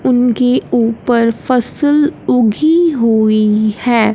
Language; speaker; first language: Hindi; non-native, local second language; Punjabi